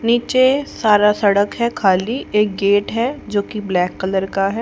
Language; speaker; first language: Hindi; native; Hindi